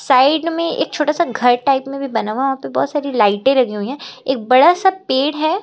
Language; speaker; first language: Hindi; native; Hindi